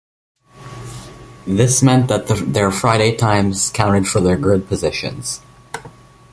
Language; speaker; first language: English; native; English